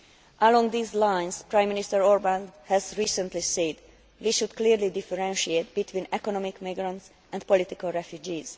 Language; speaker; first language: English; non-native, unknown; Hungarian